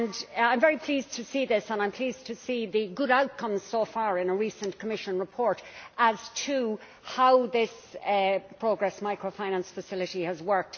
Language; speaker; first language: English; native; English